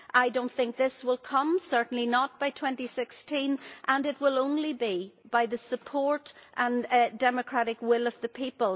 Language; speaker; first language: English; native; English